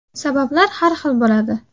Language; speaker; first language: Uzbek; native; Uzbek